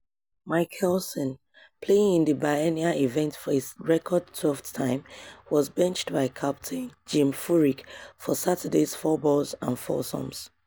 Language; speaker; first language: English; non-native, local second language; Yoruba